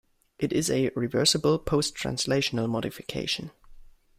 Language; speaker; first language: English; non-native, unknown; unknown